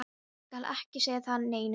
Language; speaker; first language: Icelandic; non-native, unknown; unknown